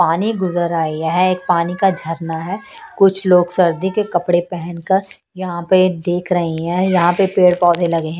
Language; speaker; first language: Hindi; non-native, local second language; Punjabi